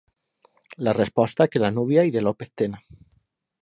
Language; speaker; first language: Catalan; non-native, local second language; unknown